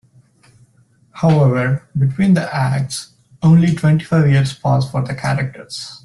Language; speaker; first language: English; non-native, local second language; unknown